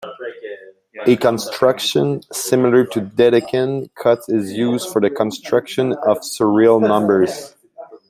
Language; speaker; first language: English; non-native, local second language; French